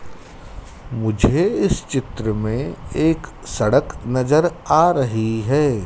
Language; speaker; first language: Hindi; native; Hindi